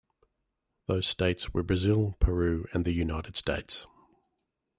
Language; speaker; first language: English; native; English